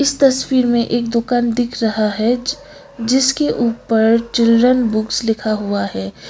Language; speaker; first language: Hindi; non-native, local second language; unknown